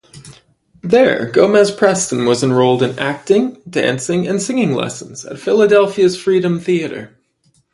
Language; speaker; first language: English; native; English